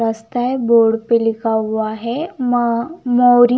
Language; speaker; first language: Hindi; non-native, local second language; Punjabi